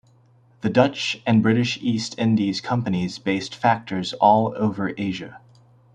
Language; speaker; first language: English; native; English